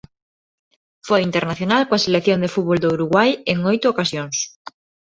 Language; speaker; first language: Galician; non-native, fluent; Spanish